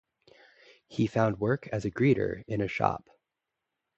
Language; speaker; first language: English; native; English